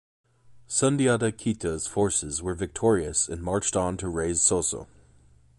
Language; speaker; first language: English; native; English